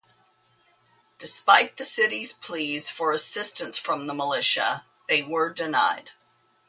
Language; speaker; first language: English; native; English